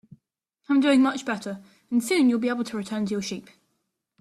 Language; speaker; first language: English; native; English